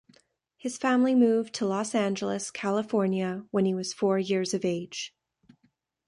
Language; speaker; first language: English; native; English